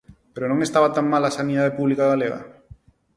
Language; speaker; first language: Galician; non-native, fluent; Spanish